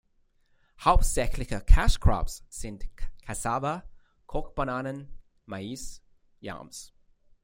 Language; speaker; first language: German; non-native, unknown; English